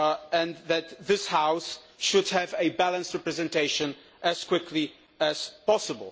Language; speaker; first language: English; non-native, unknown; Polish